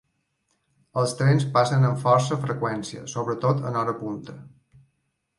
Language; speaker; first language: Catalan; native; Catalan